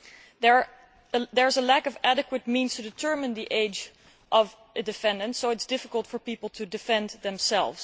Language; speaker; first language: English; non-native, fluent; Dutch